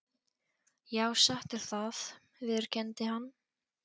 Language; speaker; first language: Icelandic; non-native, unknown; Polish